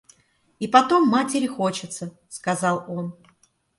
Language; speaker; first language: Russian; native; Russian